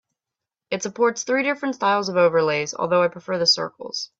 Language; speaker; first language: English; native; English